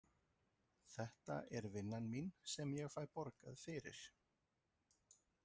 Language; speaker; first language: Icelandic; native; Icelandic